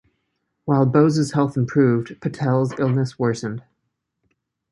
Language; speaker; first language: English; native; English